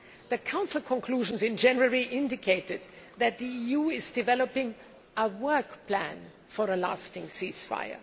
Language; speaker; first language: English; non-native, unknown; German